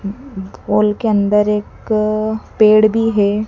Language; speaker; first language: Hindi; native; Hindi